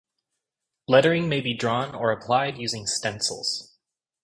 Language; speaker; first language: English; native; English